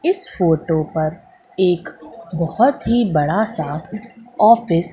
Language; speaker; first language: Hindi; native; Hindi